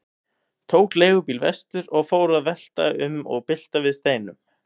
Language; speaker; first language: Icelandic; native; Icelandic